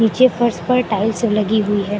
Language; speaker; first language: Hindi; native; Hindi